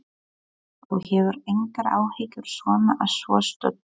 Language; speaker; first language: Icelandic; non-native, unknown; Polish